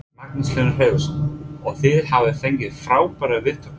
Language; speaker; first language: Icelandic; non-native, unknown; English